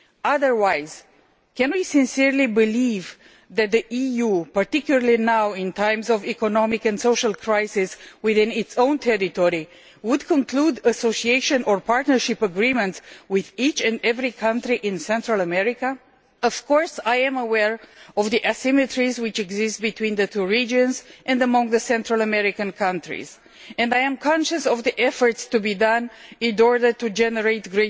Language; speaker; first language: English; non-native, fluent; Romanian